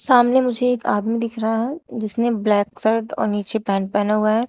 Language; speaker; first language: Hindi; native; Hindi